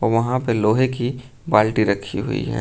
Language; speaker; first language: Hindi; native; Hindi